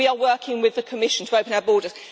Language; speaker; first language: English; native; English